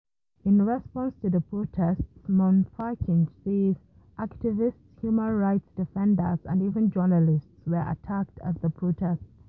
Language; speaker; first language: English; non-native, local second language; Hausa